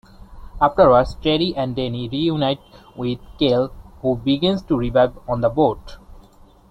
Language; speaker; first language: English; non-native, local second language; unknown